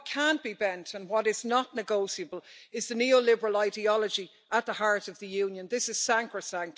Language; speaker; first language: English; native; English